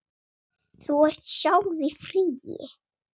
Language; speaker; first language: Icelandic; non-native, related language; Swedish